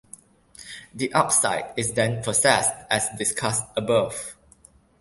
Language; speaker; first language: English; non-native, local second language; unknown